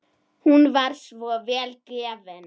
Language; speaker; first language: Icelandic; native; Icelandic